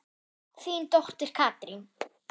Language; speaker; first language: Icelandic; non-native, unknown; German